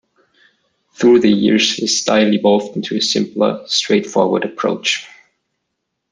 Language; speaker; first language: English; non-native, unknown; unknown